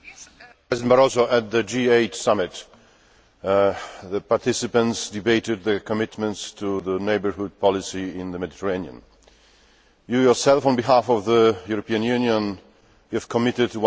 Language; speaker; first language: English; non-native, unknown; Polish